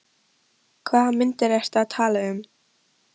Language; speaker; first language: Icelandic; non-native, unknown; Polish